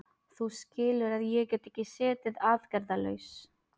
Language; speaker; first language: Icelandic; non-native, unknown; Filipino